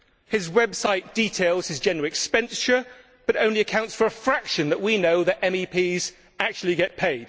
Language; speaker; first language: English; native; English